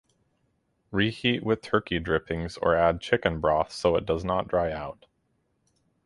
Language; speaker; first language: English; native; English